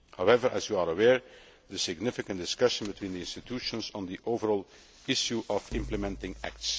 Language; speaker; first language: English; non-native, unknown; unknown